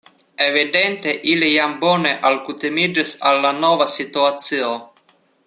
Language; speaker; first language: Esperanto; non-native, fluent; Russian